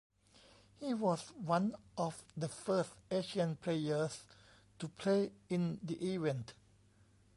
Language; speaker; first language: English; non-native, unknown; Thai